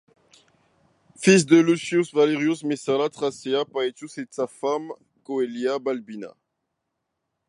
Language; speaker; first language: French; non-native, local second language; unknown